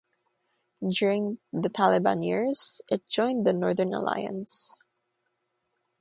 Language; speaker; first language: English; non-native, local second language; Filipino